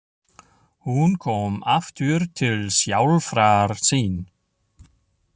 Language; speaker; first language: Icelandic; non-native, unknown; German